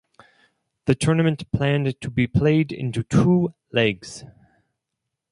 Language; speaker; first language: English; non-native, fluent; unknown